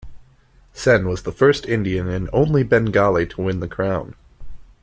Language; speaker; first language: English; native; English